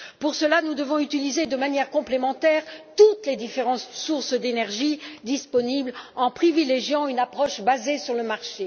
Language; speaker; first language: French; native; French